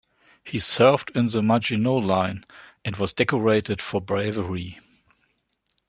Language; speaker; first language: English; non-native, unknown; German